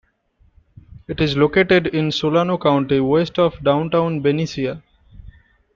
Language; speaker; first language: English; non-native, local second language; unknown